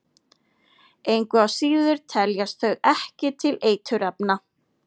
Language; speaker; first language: Icelandic; native; Icelandic